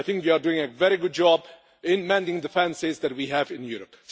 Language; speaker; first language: English; non-native, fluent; Czech